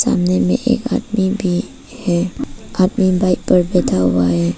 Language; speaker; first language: Hindi; early bilingual, other home language; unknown